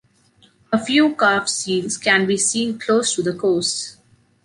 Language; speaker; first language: English; non-native, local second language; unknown